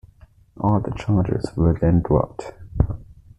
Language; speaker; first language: English; non-native, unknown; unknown